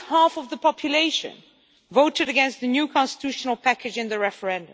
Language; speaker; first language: English; non-native, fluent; Dutch